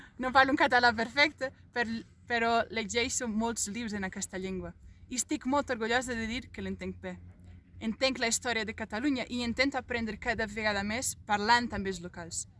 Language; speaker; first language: Catalan; non-native, fluent; Portuguese